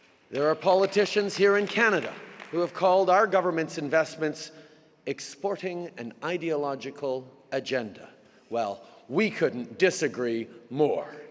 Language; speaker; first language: English; native; English